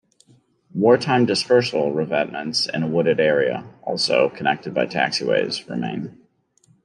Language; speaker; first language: English; native; English